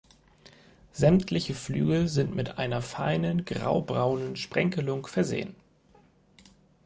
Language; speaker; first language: German; native; German